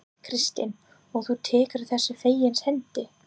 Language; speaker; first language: Icelandic; non-native, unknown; English